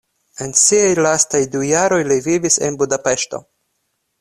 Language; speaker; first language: Esperanto; non-native, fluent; Russian